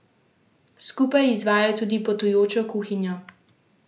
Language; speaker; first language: Slovenian; native; Slovenian